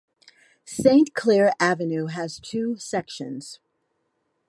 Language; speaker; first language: English; native; English